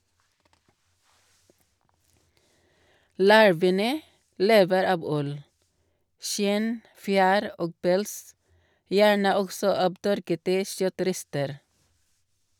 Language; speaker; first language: Norwegian; non-native, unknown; Cebuano